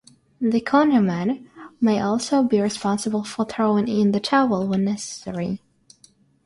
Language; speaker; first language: English; non-native, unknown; Russian